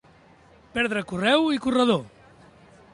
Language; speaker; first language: Catalan; non-native, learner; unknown